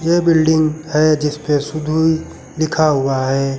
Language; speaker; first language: Hindi; native; Hindi